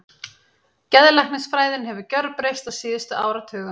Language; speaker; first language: Icelandic; native; Icelandic